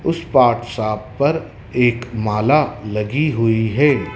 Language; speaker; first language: Hindi; native; Hindi